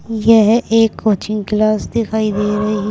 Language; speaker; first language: Hindi; native; Hindi